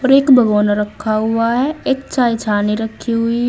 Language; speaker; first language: Hindi; native; Hindi